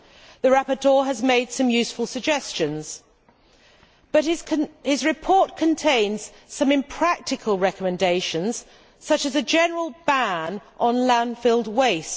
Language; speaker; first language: English; native; English